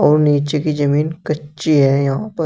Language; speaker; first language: Hindi; native; Hindi